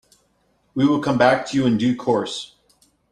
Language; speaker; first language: English; native; English